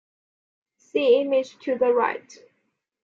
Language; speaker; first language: English; non-native, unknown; Chinese